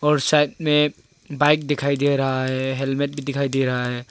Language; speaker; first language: Hindi; non-native, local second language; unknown